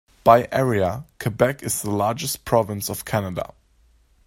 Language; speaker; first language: English; non-native, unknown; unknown